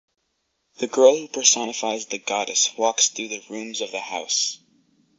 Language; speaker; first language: English; native; English